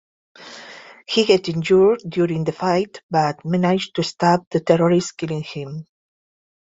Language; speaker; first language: English; non-native, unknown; Catalan